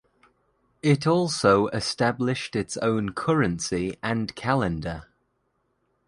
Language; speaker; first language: English; native; English